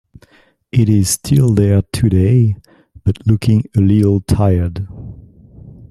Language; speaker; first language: English; non-native, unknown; French